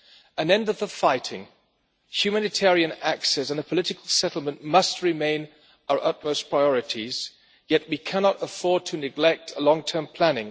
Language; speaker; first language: English; non-native, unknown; German